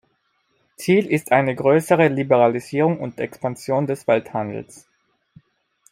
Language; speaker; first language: German; non-native, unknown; Italian